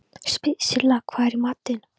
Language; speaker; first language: Icelandic; non-native, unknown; Polish